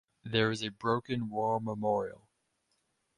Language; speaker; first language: English; native; English